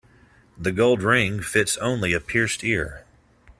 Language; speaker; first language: English; native; English